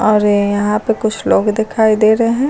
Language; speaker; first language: Hindi; native; Hindi